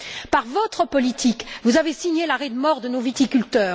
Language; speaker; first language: French; native; French